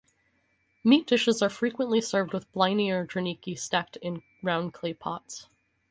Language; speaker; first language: English; native; English